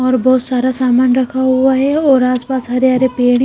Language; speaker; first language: Hindi; non-native, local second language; Punjabi